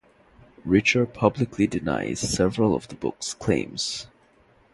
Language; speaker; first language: English; non-native, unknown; Bangla